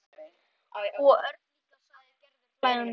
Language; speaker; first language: Icelandic; native; Icelandic